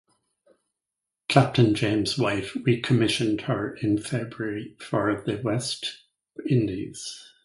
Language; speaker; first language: English; native; English